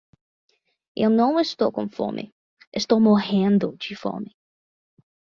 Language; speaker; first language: Portuguese; non-native, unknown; English